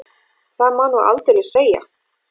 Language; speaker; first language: Icelandic; native; Icelandic